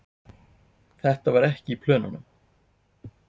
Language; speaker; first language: Icelandic; native; Icelandic